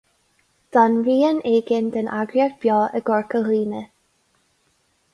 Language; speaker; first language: Irish; non-native, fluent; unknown